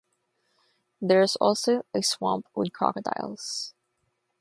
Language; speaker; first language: English; non-native, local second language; Filipino